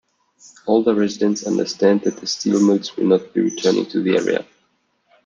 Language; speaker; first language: English; non-native, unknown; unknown